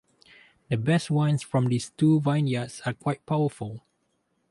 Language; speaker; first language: English; non-native, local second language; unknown